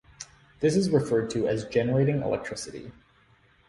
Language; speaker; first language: English; native; English